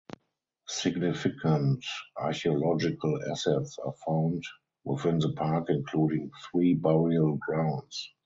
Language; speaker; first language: English; non-native, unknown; German